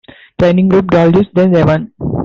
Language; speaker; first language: English; non-native, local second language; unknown